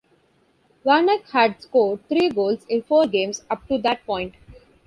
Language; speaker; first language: English; non-native, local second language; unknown